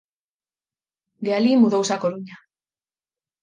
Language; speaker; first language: Galician; native; Galician